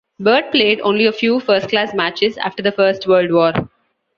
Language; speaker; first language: English; non-native, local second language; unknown